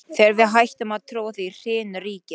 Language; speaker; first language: Icelandic; non-native, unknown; Polish